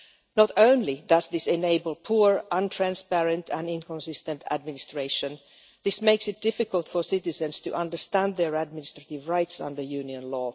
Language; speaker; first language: English; non-native, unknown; Finnish